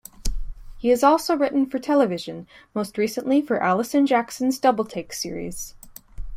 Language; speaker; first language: English; native; English